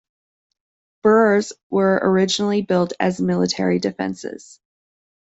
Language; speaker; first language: English; native; English